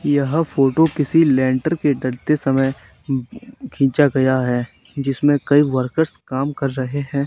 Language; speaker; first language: Hindi; native; Hindi